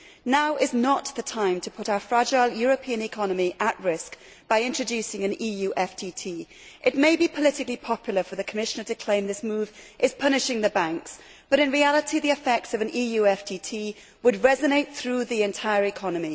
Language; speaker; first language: English; native; English